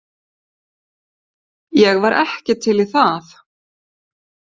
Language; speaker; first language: Icelandic; native; Icelandic